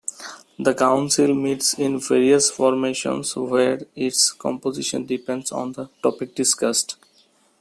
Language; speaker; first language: English; non-native, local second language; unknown